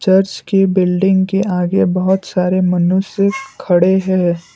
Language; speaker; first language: Hindi; non-native, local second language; Assamese